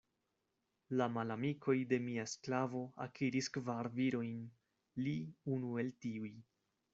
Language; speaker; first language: Esperanto; non-native, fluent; Spanish